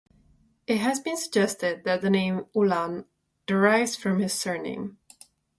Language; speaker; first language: English; non-native, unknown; Czech